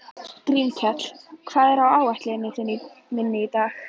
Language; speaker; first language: Icelandic; native; Icelandic